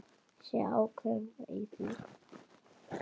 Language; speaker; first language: Icelandic; native; Icelandic